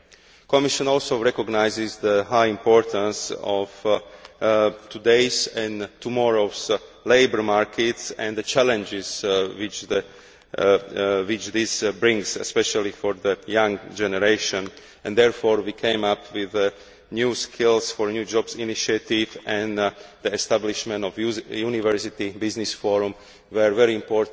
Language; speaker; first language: English; non-native, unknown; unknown